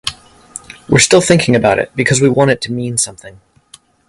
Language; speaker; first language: English; native; English